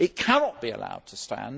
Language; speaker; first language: English; native; English